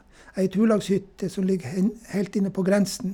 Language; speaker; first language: Norwegian; native; Norwegian